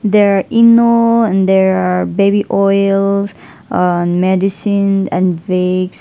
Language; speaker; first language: English; non-native, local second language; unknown